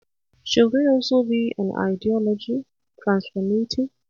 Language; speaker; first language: English; non-native, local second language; Hausa